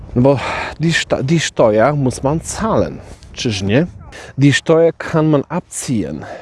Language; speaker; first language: German; non-native, fluent; Polish